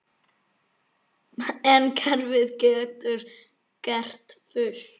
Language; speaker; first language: Icelandic; native; Icelandic